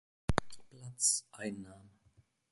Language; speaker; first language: German; non-native, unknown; Finnish